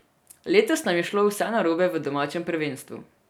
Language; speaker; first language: Slovenian; non-native, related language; Serbian